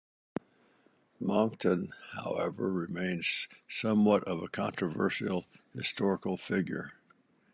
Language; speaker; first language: English; native; English